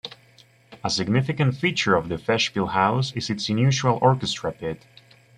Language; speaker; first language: English; native; English